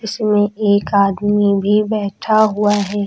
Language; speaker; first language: Hindi; native; Hindi